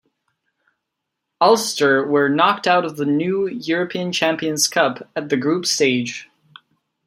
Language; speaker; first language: English; non-native, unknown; Czech